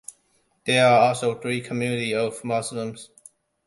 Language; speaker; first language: English; non-native, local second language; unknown